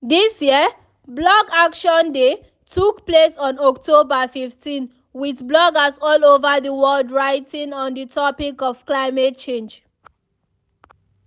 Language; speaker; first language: English; non-native, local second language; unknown